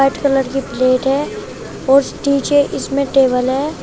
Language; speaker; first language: Hindi; native; Hindi